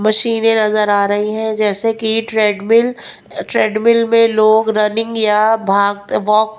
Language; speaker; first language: Hindi; non-native, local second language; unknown